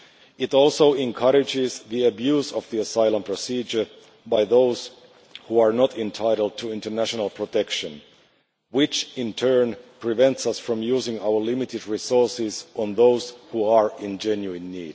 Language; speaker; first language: English; non-native, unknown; Finnish